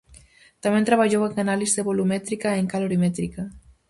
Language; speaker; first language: Galician; native; Galician